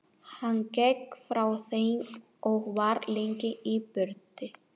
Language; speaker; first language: Icelandic; non-native, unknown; Spanish